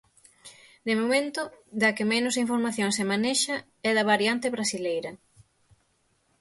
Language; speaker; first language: Galician; native; Galician